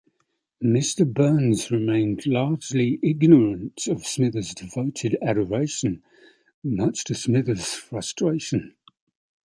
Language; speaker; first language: English; native; English